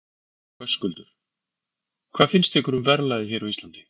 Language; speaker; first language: Icelandic; native; Icelandic